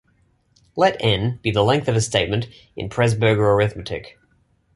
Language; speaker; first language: English; native; English